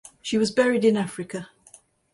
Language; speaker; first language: English; native; English